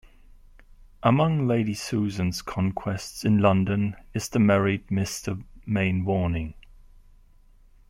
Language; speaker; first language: English; non-native, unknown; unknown